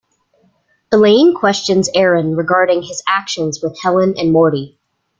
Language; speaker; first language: English; native; English